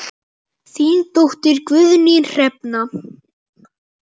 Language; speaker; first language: Icelandic; native; Icelandic